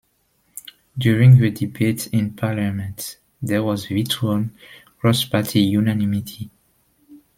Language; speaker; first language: English; non-native, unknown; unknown